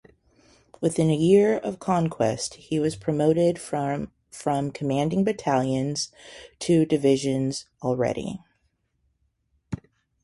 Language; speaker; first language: English; native; English